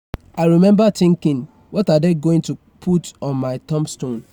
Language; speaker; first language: English; non-native, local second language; Yoruba